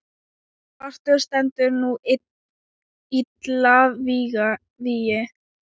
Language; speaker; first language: Icelandic; non-native, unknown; Thai